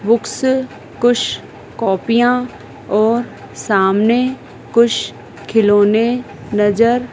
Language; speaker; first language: Hindi; native; Hindi